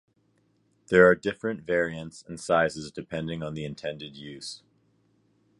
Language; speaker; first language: English; native; English